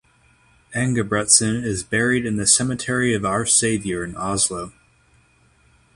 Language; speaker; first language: English; native; English